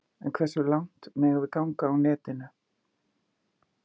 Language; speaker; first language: Icelandic; native; Icelandic